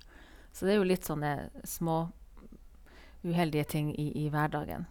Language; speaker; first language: Norwegian; native; Norwegian